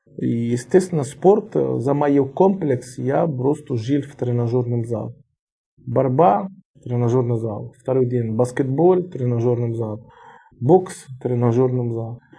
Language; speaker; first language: Russian; non-native, learner; Arabic